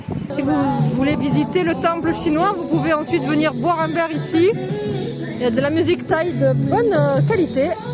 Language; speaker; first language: French; native; French